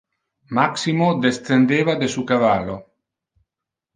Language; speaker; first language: Interlingua; non-native, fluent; Italian